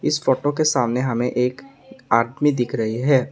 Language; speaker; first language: Hindi; non-native, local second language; Assamese